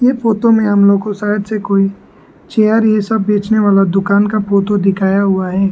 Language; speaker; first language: Hindi; non-native, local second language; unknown